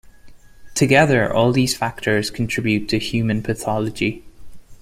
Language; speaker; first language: English; non-native, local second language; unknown